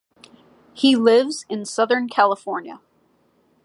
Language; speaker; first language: English; native; English